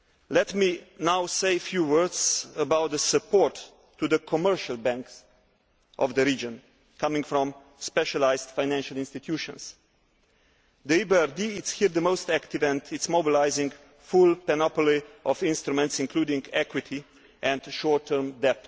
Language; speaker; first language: English; non-native, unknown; Slovenian